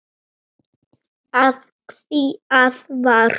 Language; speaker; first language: Icelandic; native; Icelandic